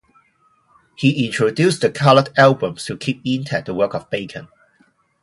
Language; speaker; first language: English; non-native, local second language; Cantonese